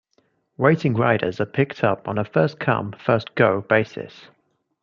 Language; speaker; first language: English; native; English